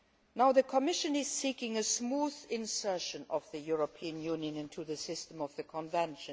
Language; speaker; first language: English; non-native, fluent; Luxembourgish